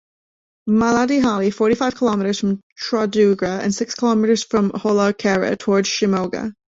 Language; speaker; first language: English; native; English